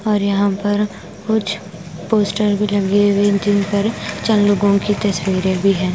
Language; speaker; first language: Hindi; non-native, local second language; Punjabi